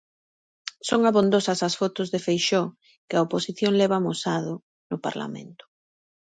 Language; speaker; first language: Galician; native; Galician